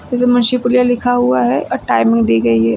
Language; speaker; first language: Hindi; native; Hindi